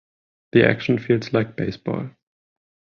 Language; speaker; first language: English; non-native, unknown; German